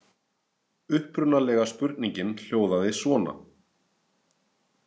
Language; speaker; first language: Icelandic; native; Icelandic